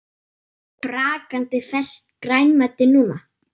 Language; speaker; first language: Icelandic; non-native, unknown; German